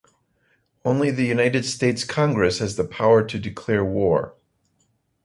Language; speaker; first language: English; native; English